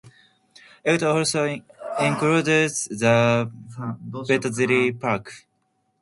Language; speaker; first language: English; non-native, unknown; Japanese